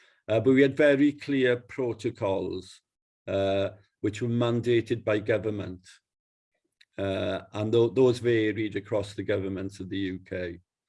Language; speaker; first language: English; native; English